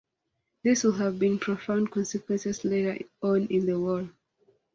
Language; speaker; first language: English; non-native, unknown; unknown